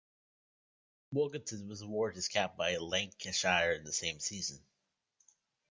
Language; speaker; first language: English; native; English